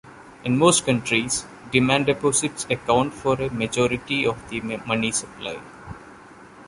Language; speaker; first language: English; non-native, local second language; Malayalam